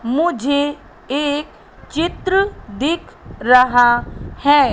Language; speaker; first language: Hindi; native; Hindi